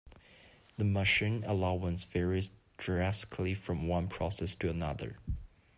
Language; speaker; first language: English; non-native, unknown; Chinese